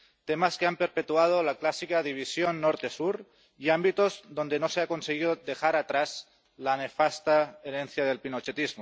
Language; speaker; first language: Spanish; non-native, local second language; Catalan